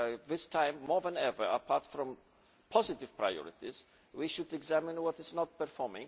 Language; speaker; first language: English; non-native, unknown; Polish